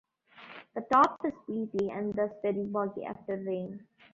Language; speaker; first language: English; non-native, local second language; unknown